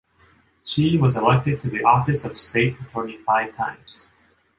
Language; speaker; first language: English; non-native, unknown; Japanese